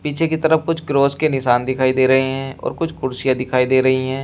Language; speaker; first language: Hindi; native; Hindi